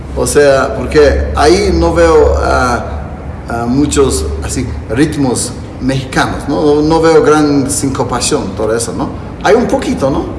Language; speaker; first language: Spanish; non-native, fluent; English